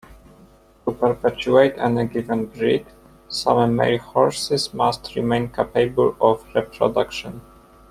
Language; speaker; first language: English; non-native, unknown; Polish